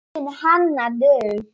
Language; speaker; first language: Icelandic; non-native, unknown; Polish